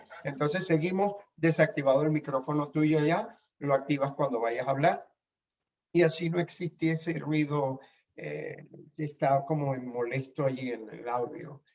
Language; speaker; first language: Spanish; native; Spanish